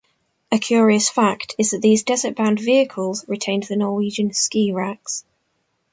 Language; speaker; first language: English; native; English